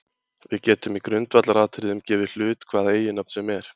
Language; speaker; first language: Icelandic; native; Icelandic